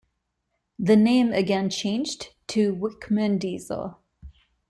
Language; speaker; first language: English; non-native, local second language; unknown